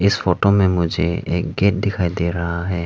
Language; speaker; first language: Hindi; non-native, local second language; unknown